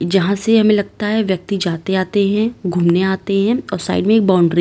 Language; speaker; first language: Hindi; native; Hindi